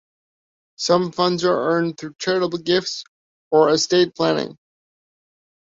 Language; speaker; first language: English; native; English